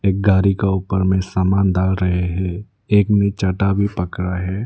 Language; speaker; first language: Hindi; non-native, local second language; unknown